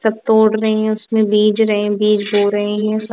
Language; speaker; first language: Hindi; non-native, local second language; Punjabi